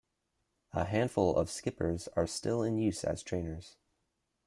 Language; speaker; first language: English; native; English